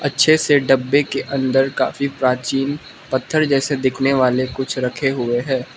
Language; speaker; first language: Hindi; non-native, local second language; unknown